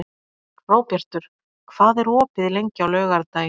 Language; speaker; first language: Icelandic; native; Icelandic